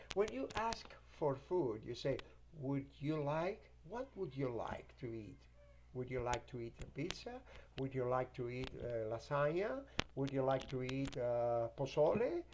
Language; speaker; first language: English; non-native, fluent; Spanish